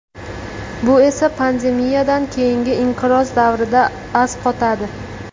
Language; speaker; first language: Uzbek; native; Uzbek